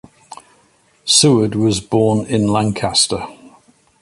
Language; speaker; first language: English; native; English